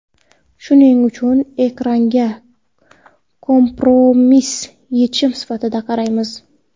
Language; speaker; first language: Uzbek; non-native, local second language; Kara-Kalpak